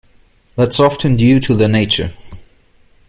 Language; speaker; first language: English; non-native, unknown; German